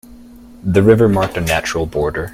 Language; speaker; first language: English; native; English